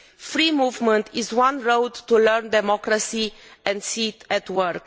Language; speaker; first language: English; non-native, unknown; Romanian